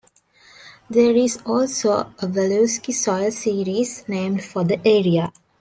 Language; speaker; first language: English; non-native, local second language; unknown